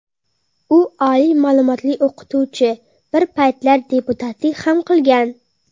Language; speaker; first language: Uzbek; non-native, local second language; Kara-Kalpak